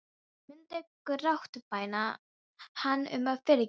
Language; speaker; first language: Icelandic; non-native, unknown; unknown